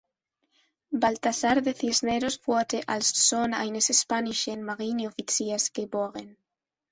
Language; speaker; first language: German; non-native, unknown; Spanish